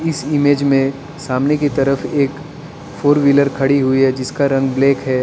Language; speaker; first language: Hindi; non-native, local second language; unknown